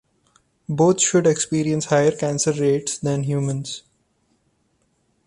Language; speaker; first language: English; non-native, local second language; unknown